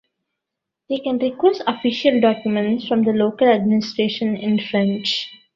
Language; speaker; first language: English; non-native, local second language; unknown